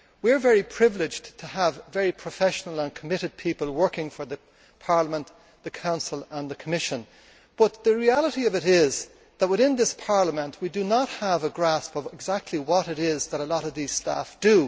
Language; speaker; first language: English; native; English